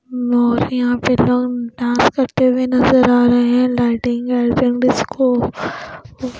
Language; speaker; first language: Hindi; non-native, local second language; Punjabi